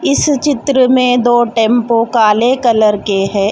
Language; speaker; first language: Hindi; non-native, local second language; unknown